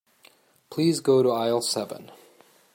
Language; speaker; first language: English; native; English